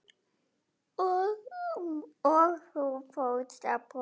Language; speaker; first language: Icelandic; non-native, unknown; German